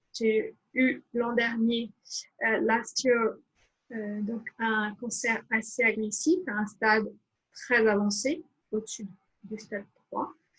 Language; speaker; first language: French; native; French